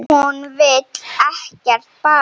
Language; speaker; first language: Icelandic; non-native, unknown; Slovenian